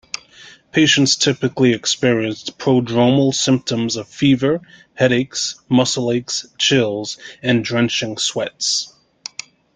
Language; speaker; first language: English; native; English